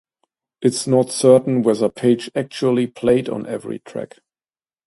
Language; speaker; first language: English; non-native, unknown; German